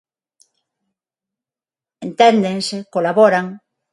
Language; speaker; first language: Galician; non-native, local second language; Spanish